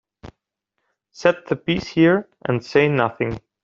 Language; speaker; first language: English; non-native, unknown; Dutch